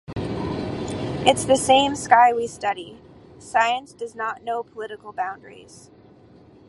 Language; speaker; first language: English; native; English